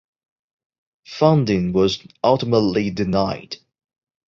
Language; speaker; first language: English; non-native, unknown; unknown